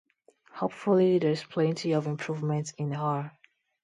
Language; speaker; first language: English; non-native, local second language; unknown